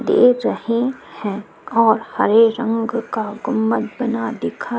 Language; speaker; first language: Hindi; native; Hindi